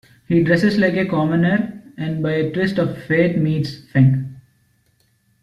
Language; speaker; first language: English; non-native, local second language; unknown